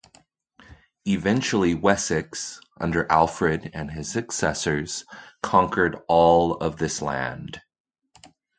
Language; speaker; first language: English; native; English